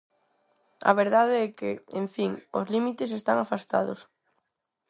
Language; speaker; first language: Galician; non-native, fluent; Spanish